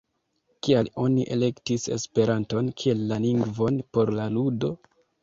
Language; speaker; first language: Esperanto; non-native, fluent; Kinyarwanda